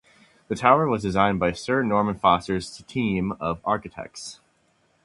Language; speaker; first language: English; native; English